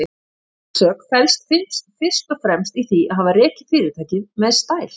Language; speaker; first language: Icelandic; native; Icelandic